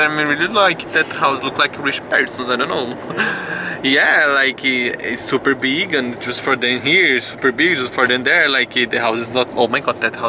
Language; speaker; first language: English; non-native, learner; Portuguese